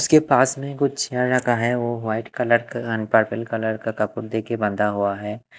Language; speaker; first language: Hindi; non-native, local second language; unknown